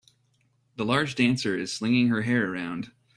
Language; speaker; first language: English; native; English